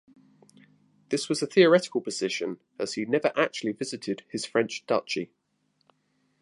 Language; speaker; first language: English; native; English